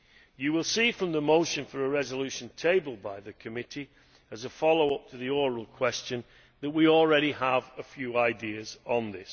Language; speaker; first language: English; native; English